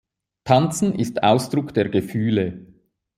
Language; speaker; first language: German; native; German